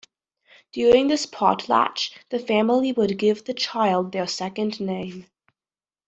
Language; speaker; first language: English; native; English